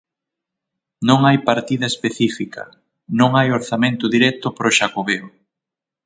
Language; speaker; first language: Galician; native; Galician